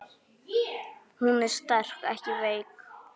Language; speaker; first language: Icelandic; native; Icelandic